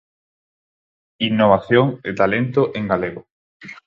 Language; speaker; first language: Galician; non-native, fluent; Spanish